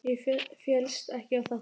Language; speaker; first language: Icelandic; native; Icelandic